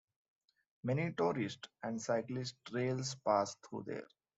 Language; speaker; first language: English; non-native, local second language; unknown